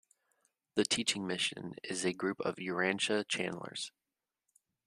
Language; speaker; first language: English; native; English